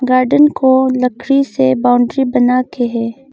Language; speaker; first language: Hindi; non-native, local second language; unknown